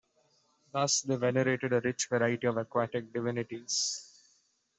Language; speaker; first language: English; non-native, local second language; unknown